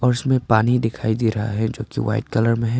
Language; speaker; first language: Hindi; non-native, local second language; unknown